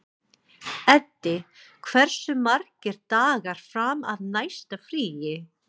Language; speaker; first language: Icelandic; non-native, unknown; English